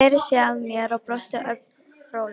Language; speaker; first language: Icelandic; non-native, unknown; Polish